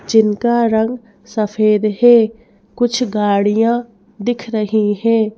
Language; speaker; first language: Hindi; native; Hindi